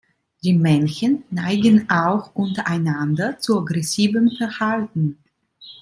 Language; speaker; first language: German; non-native, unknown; Italian